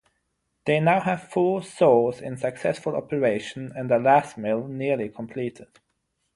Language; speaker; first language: English; non-native, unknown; German